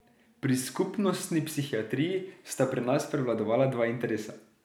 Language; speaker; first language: Slovenian; native; Slovenian